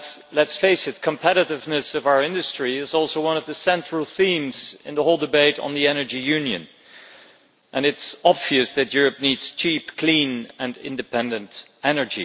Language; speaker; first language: English; non-native, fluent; Dutch